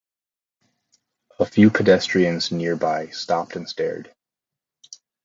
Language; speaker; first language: English; native; English